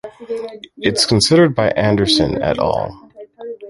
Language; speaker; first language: English; native; English